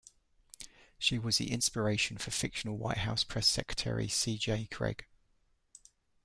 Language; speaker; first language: English; native; English